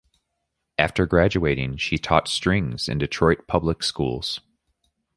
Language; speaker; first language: English; native; English